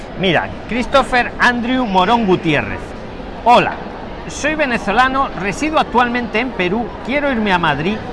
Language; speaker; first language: Spanish; native; Spanish